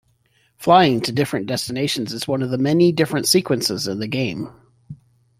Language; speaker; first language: English; native; English